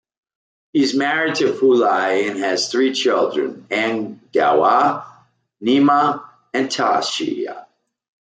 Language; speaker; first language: English; native; English